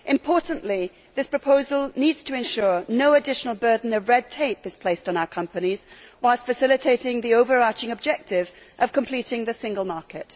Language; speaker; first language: English; native; English